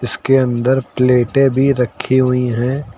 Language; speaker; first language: Hindi; native; Hindi